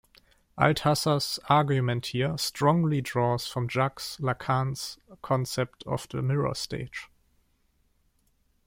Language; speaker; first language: English; non-native, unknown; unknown